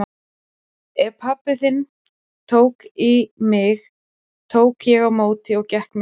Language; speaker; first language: Icelandic; native; Icelandic